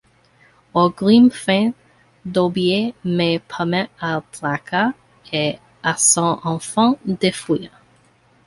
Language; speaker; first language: French; non-native, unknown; English